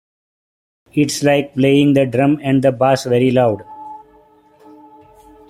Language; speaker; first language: English; non-native, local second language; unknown